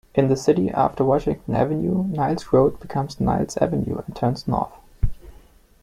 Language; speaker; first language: English; non-native, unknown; German